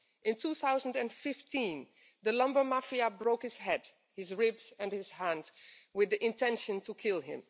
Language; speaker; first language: English; non-native, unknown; Dutch